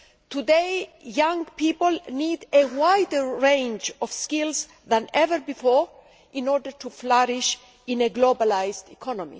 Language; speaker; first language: English; non-native, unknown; Greek